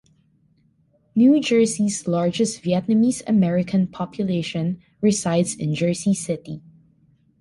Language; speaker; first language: English; non-native, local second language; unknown